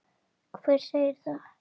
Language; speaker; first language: Icelandic; native; Icelandic